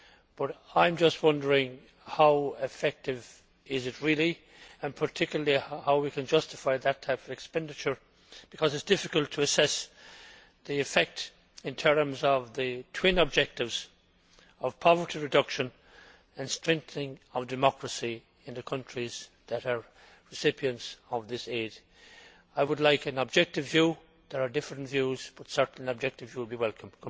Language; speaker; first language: English; native; English